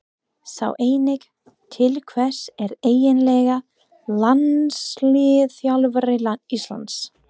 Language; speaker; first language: Icelandic; non-native, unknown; English